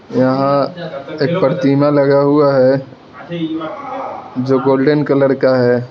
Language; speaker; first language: Hindi; non-native, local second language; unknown